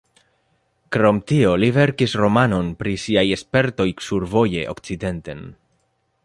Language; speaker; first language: Esperanto; non-native, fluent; Spanish